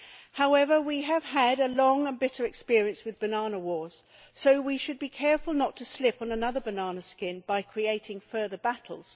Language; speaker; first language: English; native; English